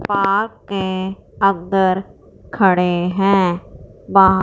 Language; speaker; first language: Hindi; non-native, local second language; Punjabi